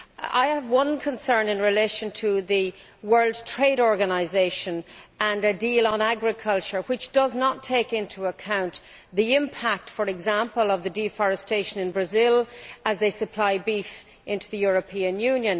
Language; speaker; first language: English; native; English